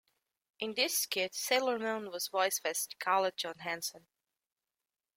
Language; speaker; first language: English; native; English